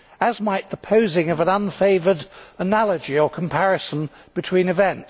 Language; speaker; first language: English; native; English